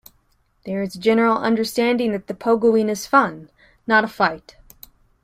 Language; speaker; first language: English; native; English